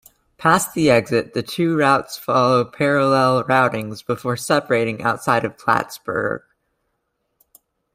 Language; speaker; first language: English; native; English